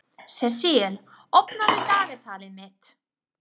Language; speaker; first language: Icelandic; non-native, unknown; English